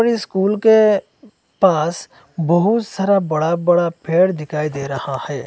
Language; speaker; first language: Hindi; non-native, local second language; Bangla